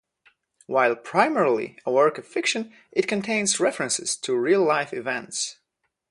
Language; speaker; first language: English; non-native, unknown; Polish